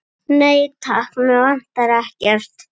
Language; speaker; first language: Icelandic; native; Icelandic